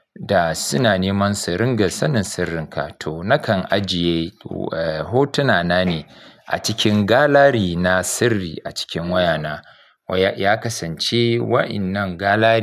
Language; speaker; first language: Hausa; native; Hausa